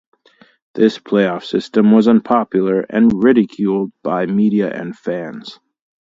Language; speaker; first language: English; native; English